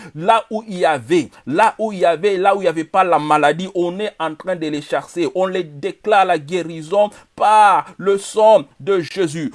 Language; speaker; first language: French; non-native, local second language; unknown